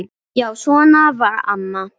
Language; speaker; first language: Icelandic; non-native, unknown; English